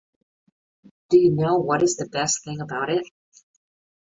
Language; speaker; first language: English; native; English